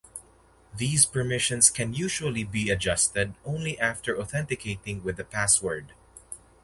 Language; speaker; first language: English; non-native, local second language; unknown